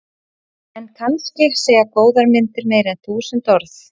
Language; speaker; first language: Icelandic; native; Icelandic